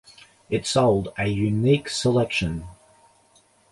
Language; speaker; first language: English; native; English